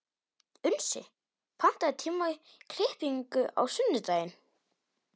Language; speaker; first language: Icelandic; non-native, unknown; Polish